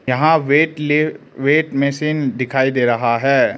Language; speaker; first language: Hindi; non-native, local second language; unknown